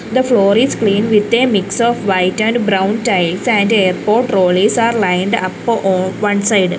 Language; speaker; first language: English; non-native, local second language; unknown